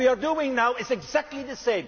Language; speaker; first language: English; non-native, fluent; Dutch